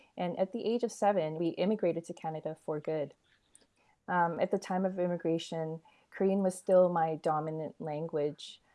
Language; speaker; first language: English; early bilingual, other home language; Korean